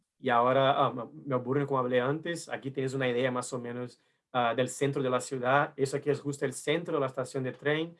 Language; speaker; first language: Spanish; non-native, related language; Portuguese